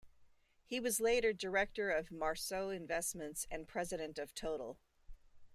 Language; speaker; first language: English; native; English